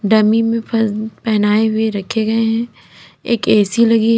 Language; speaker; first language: Hindi; native; Hindi